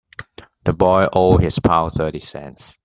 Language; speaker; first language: English; non-native, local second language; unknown